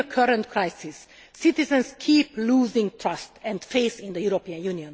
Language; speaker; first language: English; non-native, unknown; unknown